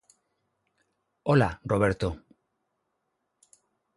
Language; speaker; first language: Galician; non-native, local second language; Spanish